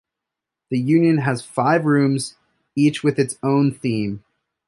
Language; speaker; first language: English; native; English